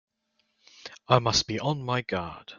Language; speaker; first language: English; native; English